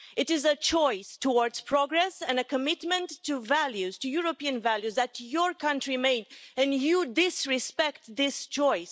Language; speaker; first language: English; non-native, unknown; Romanian